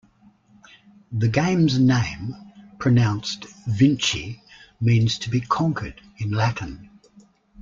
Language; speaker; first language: English; native; English